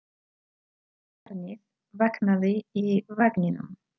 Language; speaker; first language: Icelandic; non-native, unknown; Polish